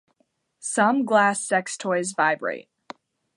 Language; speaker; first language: English; native; English